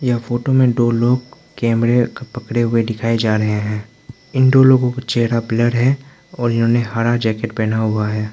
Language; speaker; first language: Hindi; non-native, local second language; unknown